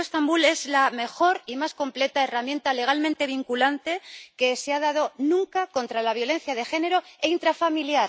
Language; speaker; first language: Spanish; native; Spanish